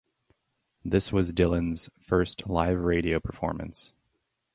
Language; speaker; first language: English; native; English